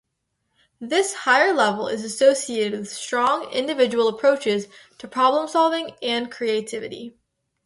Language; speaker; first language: English; native; English